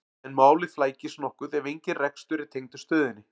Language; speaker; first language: Icelandic; native; Icelandic